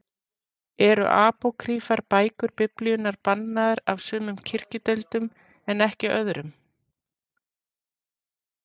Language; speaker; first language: Icelandic; native; Icelandic